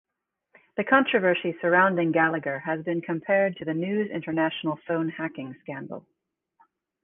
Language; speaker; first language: English; native; English